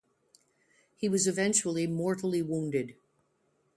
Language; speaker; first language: English; native; English